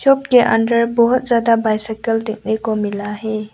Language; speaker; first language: Hindi; non-native, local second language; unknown